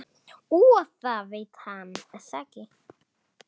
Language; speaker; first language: Icelandic; non-native, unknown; Italian